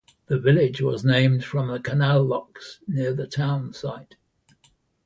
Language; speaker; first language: English; native; English